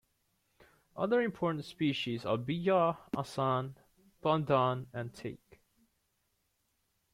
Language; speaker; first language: English; native; English